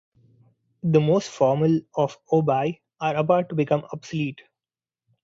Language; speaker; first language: English; non-native, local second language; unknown